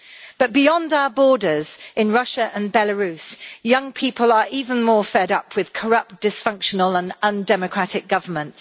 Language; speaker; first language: English; native; English